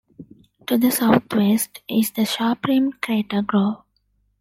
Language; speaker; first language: English; non-native, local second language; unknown